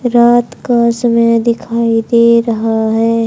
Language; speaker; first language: Hindi; native; Hindi